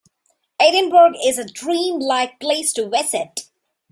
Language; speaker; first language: English; non-native, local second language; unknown